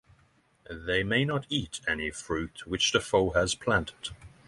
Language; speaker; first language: English; non-native, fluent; Norwegian